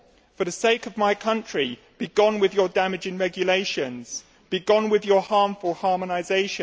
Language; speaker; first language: English; native; English